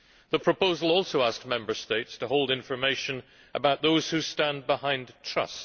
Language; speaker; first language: English; native; English